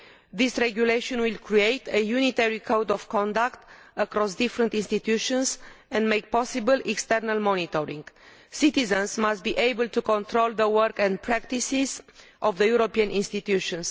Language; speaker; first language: English; non-native, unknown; Romanian